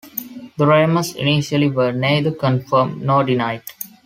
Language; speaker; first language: English; non-native, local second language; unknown